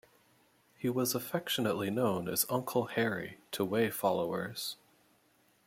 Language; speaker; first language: English; native; English